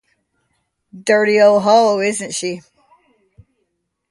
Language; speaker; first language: English; native; English